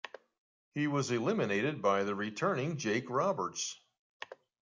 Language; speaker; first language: English; native; English